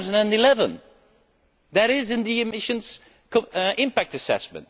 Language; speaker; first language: English; non-native, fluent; Dutch